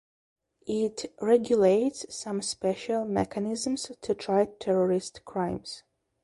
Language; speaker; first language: English; non-native, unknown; Belarusian